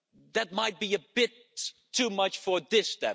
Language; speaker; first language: English; non-native, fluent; Dutch